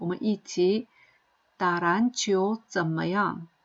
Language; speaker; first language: Chinese; non-native, fluent; Korean